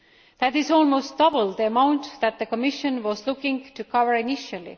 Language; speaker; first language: English; non-native, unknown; Estonian